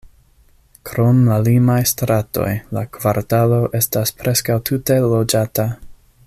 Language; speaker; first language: Esperanto; non-native, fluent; English